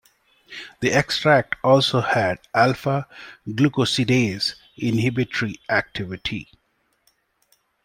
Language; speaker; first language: English; non-native, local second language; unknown